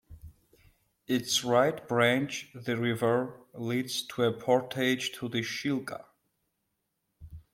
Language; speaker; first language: English; non-native, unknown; Georgian